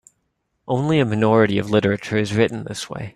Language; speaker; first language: English; native; English